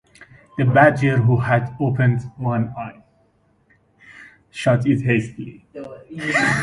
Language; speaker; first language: English; native; English